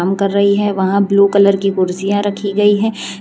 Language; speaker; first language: Hindi; non-native, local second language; Gujarati